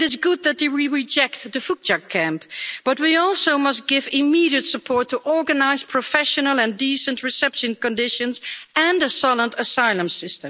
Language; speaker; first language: English; non-native, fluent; Dutch